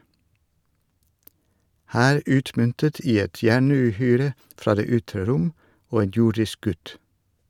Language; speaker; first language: Norwegian; non-native, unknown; Dutch